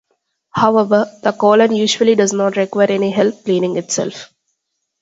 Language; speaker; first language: English; non-native, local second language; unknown